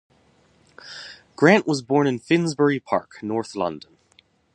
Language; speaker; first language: English; native; English